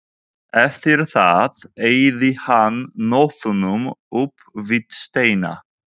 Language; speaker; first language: Icelandic; non-native, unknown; Polish